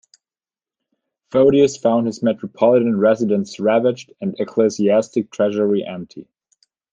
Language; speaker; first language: English; non-native, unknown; German